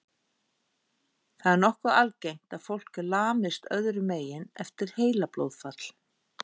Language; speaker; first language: Icelandic; native; Icelandic